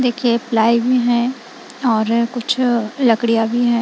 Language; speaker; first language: Hindi; non-native, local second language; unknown